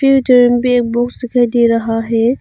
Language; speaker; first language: Hindi; non-native, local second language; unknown